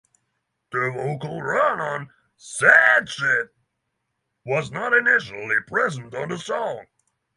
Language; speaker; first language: English; non-native, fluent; Norwegian